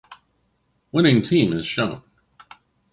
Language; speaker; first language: English; native; English